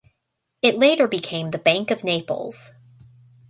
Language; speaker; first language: English; native; English